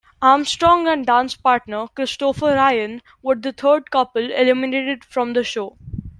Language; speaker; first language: English; non-native, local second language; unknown